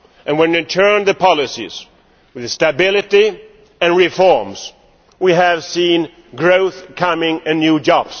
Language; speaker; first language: English; non-native, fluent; Swedish